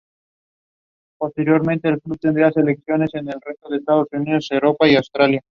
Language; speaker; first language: English; non-native, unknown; Spanish